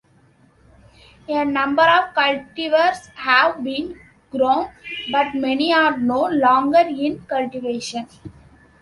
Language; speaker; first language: English; non-native, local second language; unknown